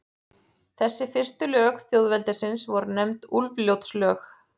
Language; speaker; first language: Icelandic; native; Icelandic